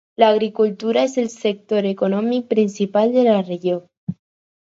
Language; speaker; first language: Catalan; non-native, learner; Spanish